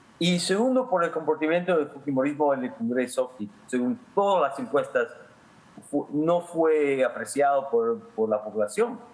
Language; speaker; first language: Spanish; non-native, fluent; English